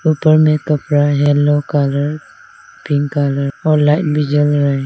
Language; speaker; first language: Hindi; non-native, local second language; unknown